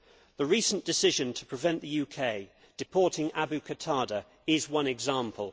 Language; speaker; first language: English; native; English